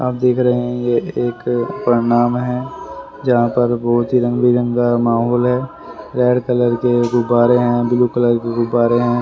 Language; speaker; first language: Hindi; native; Hindi